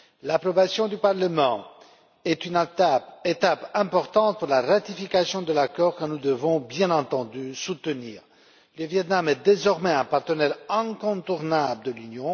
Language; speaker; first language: French; non-native, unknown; Romanian